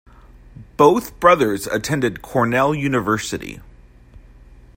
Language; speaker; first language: English; native; English